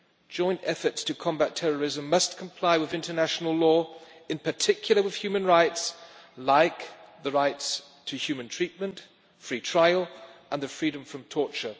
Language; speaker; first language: English; non-native, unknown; German